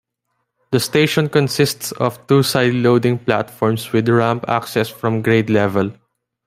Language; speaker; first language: English; non-native, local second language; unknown